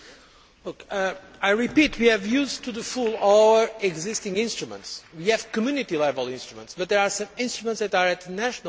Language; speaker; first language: English; non-native, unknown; Portuguese